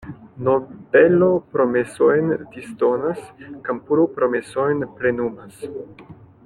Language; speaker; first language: Esperanto; non-native, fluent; French